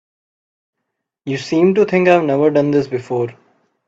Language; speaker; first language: English; non-native, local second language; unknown